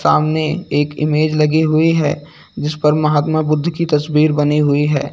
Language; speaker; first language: Hindi; native; Hindi